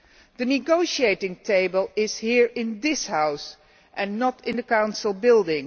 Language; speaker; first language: English; non-native, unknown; Dutch